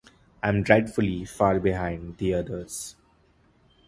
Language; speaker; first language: English; non-native, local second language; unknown